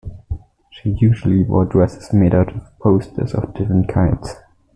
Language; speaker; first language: English; non-native, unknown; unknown